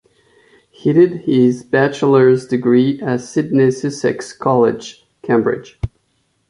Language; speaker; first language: English; non-native, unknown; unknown